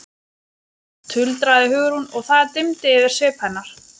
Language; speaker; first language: Icelandic; non-native, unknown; Lithuanian